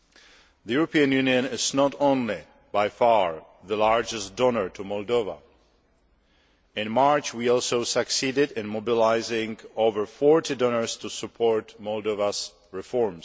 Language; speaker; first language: English; non-native, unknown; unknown